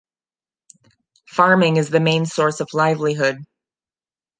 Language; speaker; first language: English; non-native, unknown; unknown